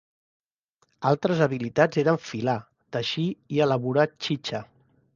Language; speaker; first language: Catalan; native; Catalan